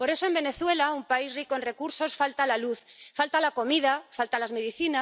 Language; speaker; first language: Spanish; native; Spanish